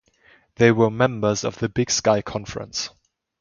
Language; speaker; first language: English; non-native, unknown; German